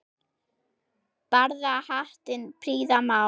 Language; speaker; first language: Icelandic; non-native, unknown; German